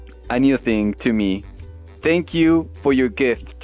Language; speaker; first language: English; non-native, learner; Spanish